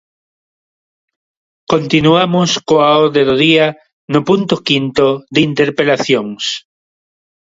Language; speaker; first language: Galician; non-native, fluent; Spanish